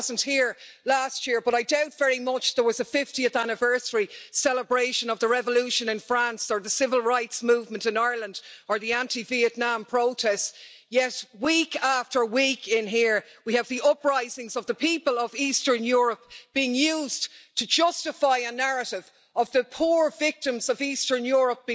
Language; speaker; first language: English; native; English